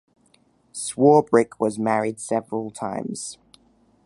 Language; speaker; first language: English; native; English